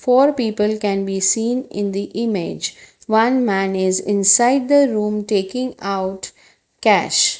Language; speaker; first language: English; non-native, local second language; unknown